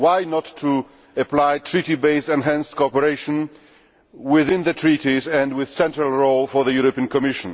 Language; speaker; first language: English; non-native, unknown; Polish